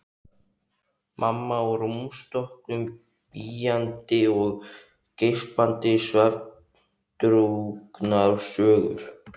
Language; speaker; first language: Icelandic; native; Icelandic